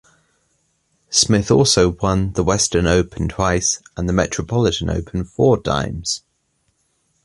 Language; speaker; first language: English; native; English